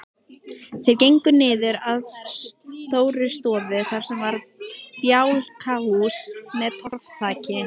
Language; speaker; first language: Icelandic; native; Icelandic